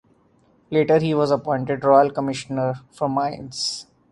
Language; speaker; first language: English; non-native, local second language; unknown